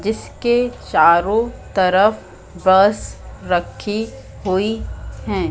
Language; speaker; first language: Hindi; native; Hindi